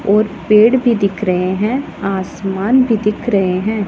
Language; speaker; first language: Hindi; non-native, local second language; Punjabi